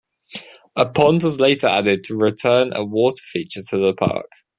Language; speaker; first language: English; native; English